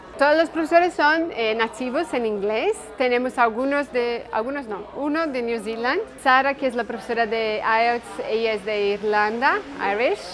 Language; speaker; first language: Spanish; non-native, related language; Portuguese